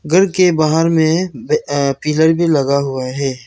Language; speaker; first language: Hindi; non-native, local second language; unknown